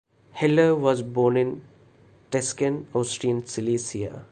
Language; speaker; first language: English; non-native, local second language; Malayalam